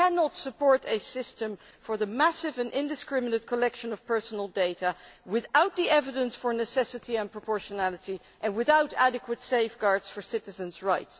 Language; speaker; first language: English; non-native, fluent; Dutch